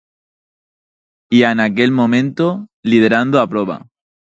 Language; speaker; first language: Galician; non-native, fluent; Spanish